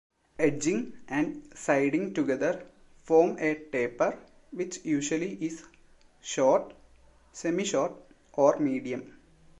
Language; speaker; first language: English; non-native, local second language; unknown